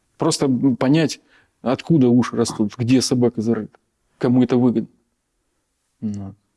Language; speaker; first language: Russian; native; Russian